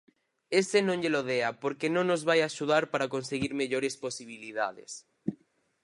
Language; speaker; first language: Galician; native; Galician